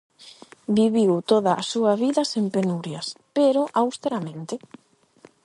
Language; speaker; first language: Galician; non-native, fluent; Spanish